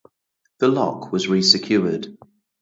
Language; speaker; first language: English; native; English